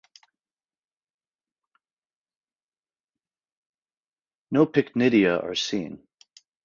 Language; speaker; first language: English; native; English